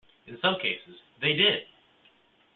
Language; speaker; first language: English; native; English